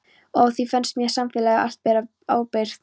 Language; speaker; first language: Icelandic; non-native, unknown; Polish